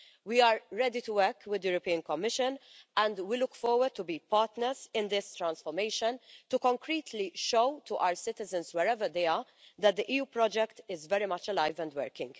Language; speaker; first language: English; non-native, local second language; Maltese